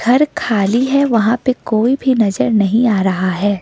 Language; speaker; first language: Hindi; non-native, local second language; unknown